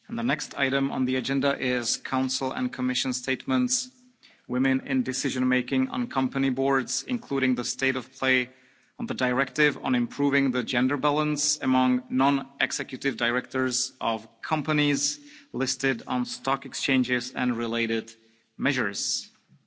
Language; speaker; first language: English; non-native, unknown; Czech